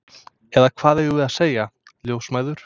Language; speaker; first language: Icelandic; non-native, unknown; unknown